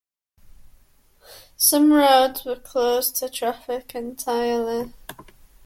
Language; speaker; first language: English; native; English